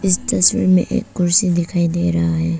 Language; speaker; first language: Hindi; non-native, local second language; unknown